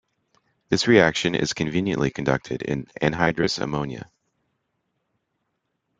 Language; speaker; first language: English; native; English